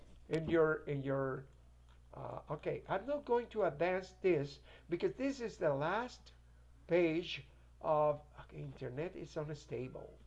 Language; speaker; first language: English; non-native, fluent; Spanish